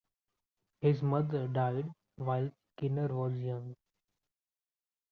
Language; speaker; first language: English; non-native, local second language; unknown